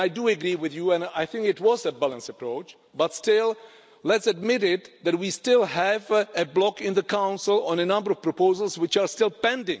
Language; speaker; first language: English; non-native, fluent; Czech